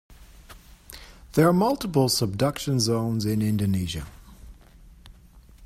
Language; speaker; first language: English; non-native, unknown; German